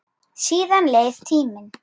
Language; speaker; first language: Icelandic; native; Icelandic